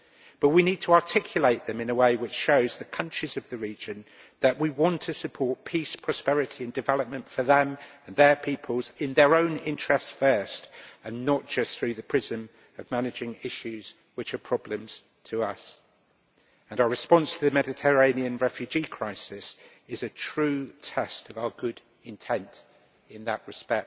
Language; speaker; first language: English; native; English